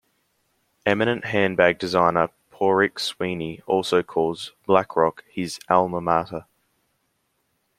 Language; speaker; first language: English; native; English